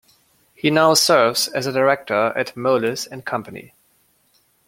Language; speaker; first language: English; non-native, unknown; German